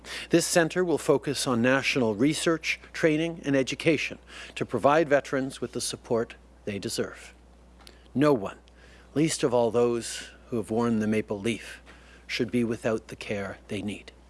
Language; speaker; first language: English; early bilingual, other home language; French